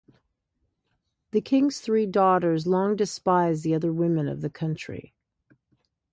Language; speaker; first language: English; native; English